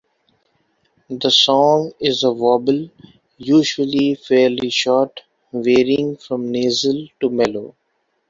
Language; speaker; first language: English; non-native, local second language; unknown